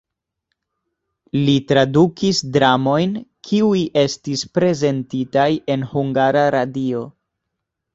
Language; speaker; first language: Esperanto; non-native, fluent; Spanish